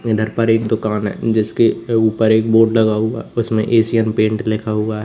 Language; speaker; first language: Hindi; native; Hindi